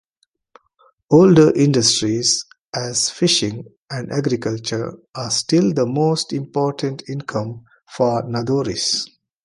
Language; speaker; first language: English; non-native, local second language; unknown